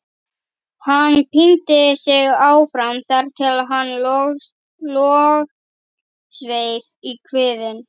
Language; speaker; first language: Icelandic; native; Icelandic